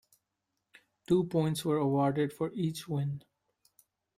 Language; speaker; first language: English; non-native, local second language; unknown